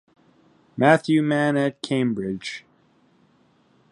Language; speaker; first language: English; native; English